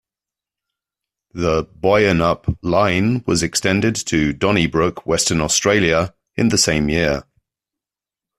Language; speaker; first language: English; native; English